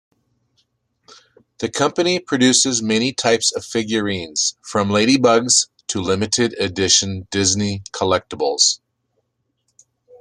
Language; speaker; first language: English; native; English